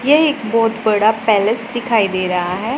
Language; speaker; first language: Hindi; non-native, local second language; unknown